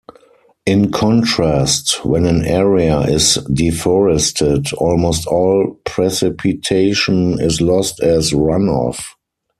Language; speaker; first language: English; non-native, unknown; German